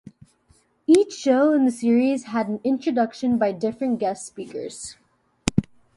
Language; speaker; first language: English; native; English